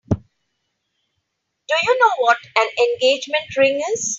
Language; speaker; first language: English; non-native, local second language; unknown